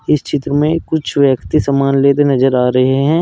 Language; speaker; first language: Hindi; native; Hindi